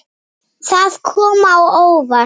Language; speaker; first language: Icelandic; native; Icelandic